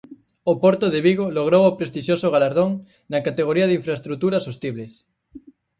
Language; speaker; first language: Galician; native; Galician